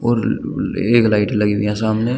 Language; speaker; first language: Hindi; native; Hindi